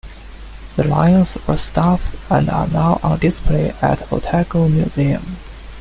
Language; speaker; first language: English; non-native, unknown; Chinese